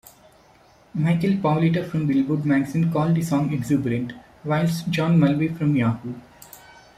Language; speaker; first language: English; non-native, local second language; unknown